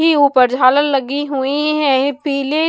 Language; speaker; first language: Hindi; non-native, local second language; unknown